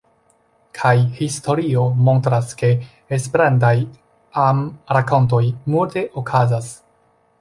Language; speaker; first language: Esperanto; non-native, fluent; Chinese